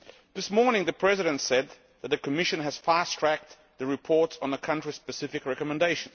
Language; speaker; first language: English; non-native, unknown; Lithuanian